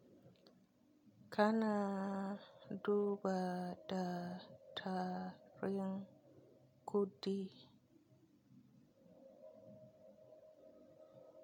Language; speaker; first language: Hausa; native; Hausa